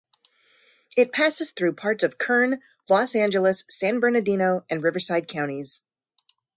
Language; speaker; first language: English; native; English